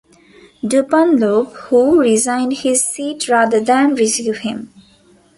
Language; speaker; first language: English; non-native, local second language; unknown